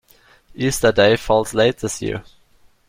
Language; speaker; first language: English; non-native, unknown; German